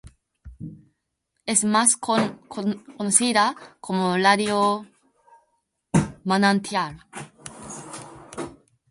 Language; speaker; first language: Spanish; non-native, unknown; Japanese